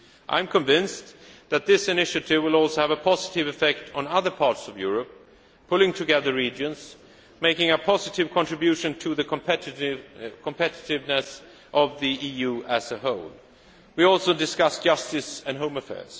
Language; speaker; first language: English; non-native, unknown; Swedish